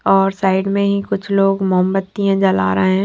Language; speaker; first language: Hindi; non-native, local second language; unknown